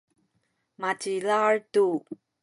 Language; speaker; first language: Sakizaya; native; Sakizaya